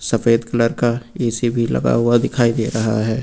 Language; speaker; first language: Hindi; native; Hindi